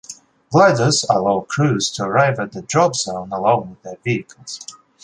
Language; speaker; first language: English; non-native, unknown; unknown